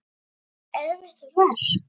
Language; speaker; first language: Icelandic; native; Icelandic